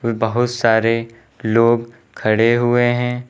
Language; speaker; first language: Hindi; native; Hindi